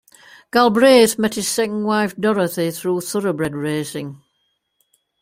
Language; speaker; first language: English; native; English